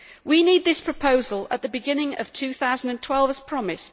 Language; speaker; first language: English; native; English